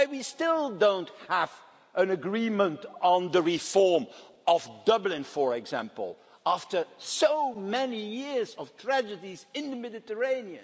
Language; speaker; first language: English; non-native, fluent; Dutch